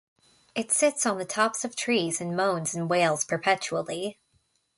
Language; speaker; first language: English; native; English